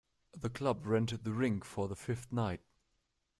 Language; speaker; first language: English; non-native, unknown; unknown